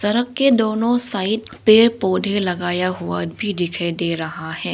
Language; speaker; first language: Hindi; non-native, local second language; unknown